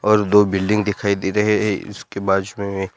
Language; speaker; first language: Hindi; non-native, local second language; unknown